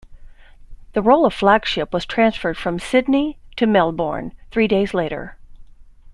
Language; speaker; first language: English; native; English